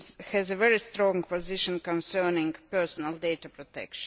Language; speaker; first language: English; non-native, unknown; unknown